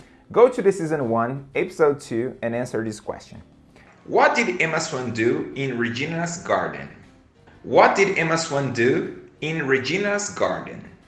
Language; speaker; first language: English; non-native, fluent; Portuguese